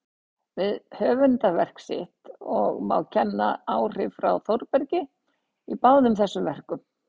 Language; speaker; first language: Icelandic; native; Icelandic